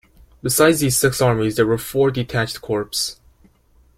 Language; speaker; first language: English; native; English